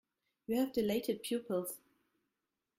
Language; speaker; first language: English; non-native, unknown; German